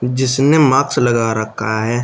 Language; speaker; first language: Hindi; native; Hindi